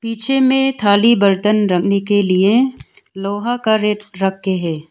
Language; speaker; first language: Hindi; non-native, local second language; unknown